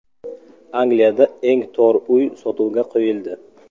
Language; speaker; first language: Uzbek; non-native, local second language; Tajik